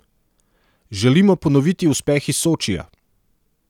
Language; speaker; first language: Slovenian; non-native, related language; Serbian